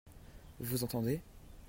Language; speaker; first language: French; native; French